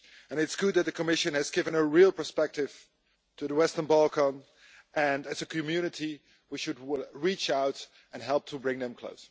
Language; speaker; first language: English; non-native, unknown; Dutch